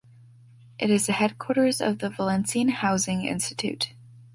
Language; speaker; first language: English; native; English